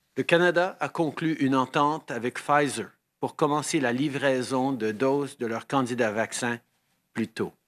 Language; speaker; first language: French; early bilingual, heritage; French